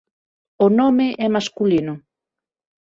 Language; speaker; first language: Galician; non-native, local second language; Spanish